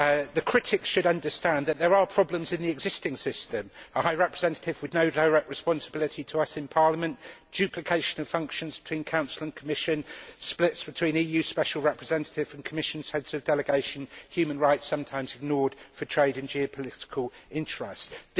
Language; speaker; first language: English; native; English